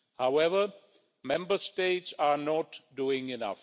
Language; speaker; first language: English; non-native, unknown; Czech